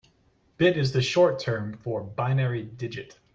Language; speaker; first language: English; native; English